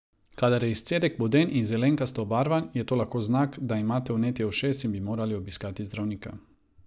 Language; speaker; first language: Slovenian; non-native, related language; Croatian